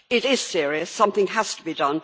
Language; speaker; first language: English; native; English